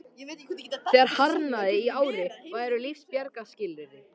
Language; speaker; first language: Icelandic; native; Icelandic